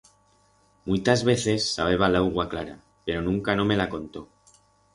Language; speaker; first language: Aragonese; non-native, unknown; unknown